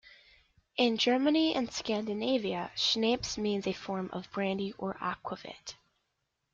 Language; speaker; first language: English; native; English